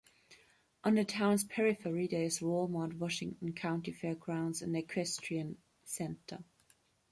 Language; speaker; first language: English; non-native, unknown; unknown